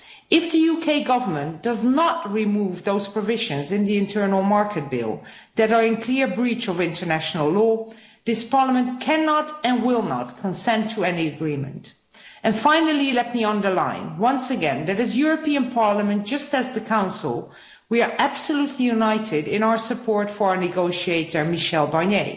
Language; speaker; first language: English; non-native, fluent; Dutch